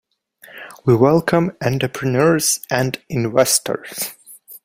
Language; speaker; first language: English; native; English